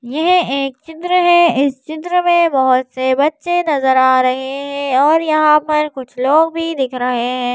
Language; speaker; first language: Hindi; native; Hindi